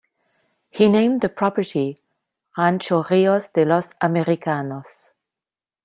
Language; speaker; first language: English; non-native, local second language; French